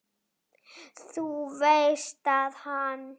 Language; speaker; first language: Icelandic; native; Icelandic